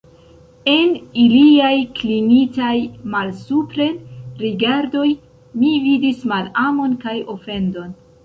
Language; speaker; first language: Esperanto; non-native, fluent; Central Kurdish